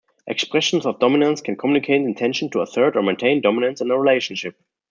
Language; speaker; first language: English; non-native, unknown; German